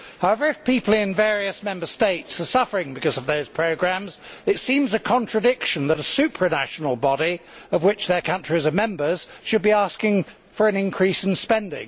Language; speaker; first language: English; native; English